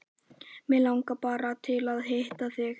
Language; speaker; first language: Icelandic; native; Icelandic